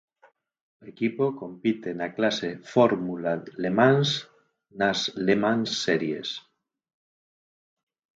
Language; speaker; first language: Galician; native; Galician